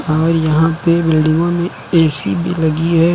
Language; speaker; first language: Hindi; native; Hindi